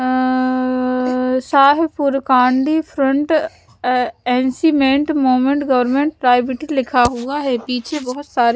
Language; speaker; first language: Hindi; non-native, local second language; Punjabi